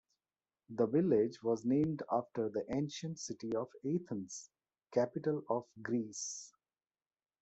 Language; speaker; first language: English; non-native, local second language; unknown